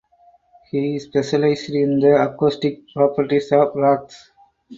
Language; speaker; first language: English; non-native, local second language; Tamil